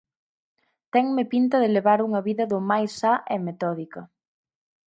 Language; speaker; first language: Galician; native; Galician